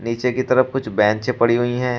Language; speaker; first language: Hindi; native; Hindi